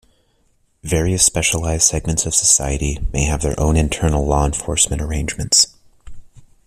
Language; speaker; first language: English; native; English